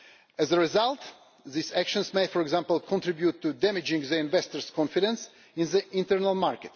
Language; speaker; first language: English; non-native, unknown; Russian